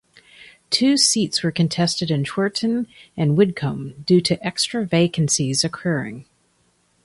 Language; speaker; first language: English; native; English